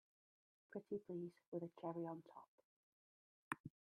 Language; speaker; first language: English; native; English